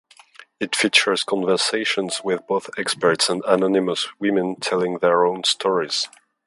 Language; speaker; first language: English; non-native, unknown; French